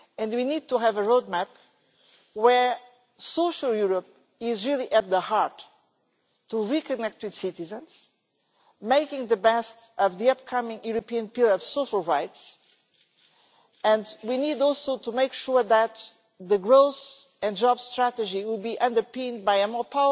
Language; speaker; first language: English; non-native, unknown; Portuguese